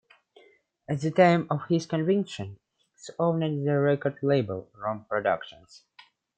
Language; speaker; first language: English; non-native, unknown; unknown